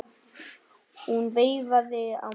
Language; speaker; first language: Icelandic; non-native, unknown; Vietnamese